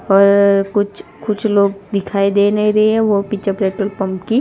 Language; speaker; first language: Hindi; non-native, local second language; Gujarati